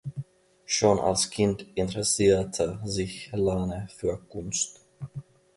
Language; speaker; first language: German; non-native, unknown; Finnish